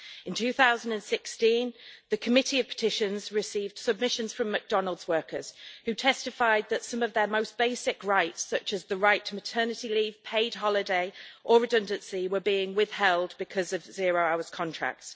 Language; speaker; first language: English; native; English